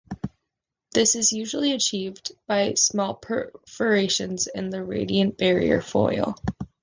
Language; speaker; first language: English; native; English